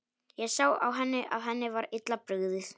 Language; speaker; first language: Icelandic; non-native, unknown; Polish